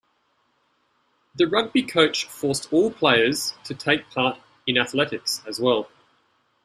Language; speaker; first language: English; native; English